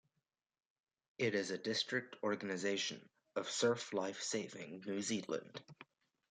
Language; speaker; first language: English; native; English